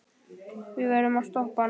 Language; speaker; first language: Icelandic; native; Icelandic